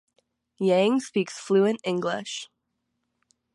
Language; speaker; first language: English; native; English